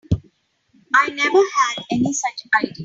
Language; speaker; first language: English; non-native, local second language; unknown